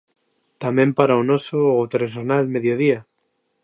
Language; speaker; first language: Galician; native; Galician